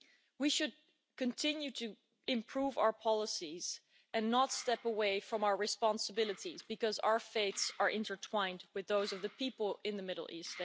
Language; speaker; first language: English; non-native, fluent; Dutch